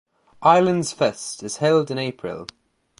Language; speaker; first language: English; native; English